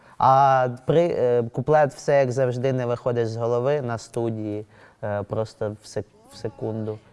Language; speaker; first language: Ukrainian; non-native, local second language; Russian